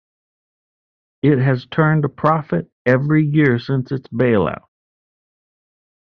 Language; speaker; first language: English; native; English